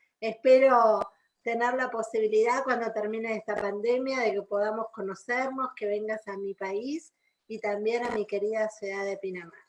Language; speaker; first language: Spanish; native; Spanish